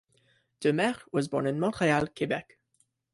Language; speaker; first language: English; native; English